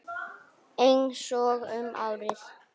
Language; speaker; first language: Icelandic; native; Icelandic